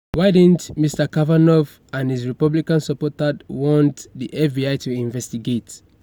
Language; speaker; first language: English; non-native, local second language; Yoruba